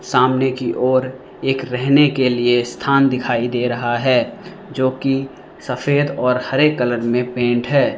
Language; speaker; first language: Hindi; non-native, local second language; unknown